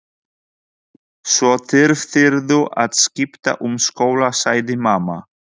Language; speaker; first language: Icelandic; non-native, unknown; Polish